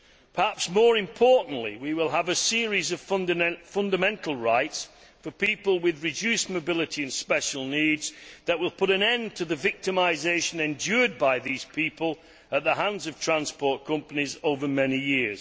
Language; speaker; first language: English; native; English